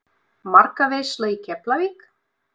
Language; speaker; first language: Icelandic; non-native, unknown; Russian